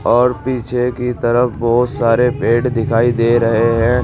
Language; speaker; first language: Hindi; native; Hindi